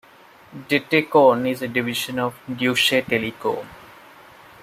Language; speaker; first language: English; non-native, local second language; Malayalam